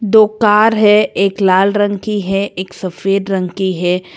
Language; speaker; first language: Hindi; non-native, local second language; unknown